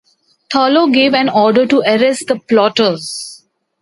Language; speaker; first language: English; non-native, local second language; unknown